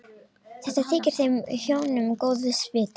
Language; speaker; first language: Icelandic; non-native, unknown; Romanian